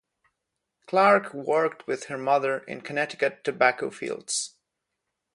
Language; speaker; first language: English; non-native, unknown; Polish